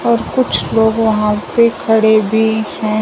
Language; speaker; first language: Hindi; non-native, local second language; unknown